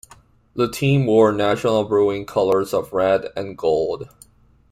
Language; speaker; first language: English; non-native, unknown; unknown